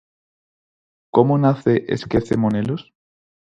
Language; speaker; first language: Galician; non-native, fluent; Spanish